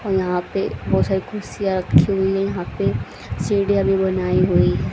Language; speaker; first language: Hindi; native; Hindi